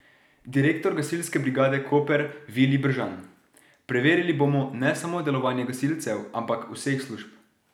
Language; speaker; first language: Slovenian; native; Slovenian